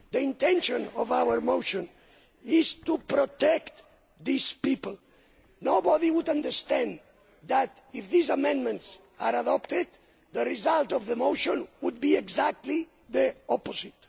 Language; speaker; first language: English; non-native, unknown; Spanish